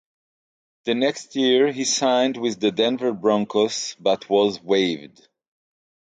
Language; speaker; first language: English; non-native, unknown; Hebrew